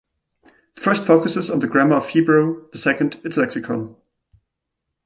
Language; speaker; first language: English; non-native, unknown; German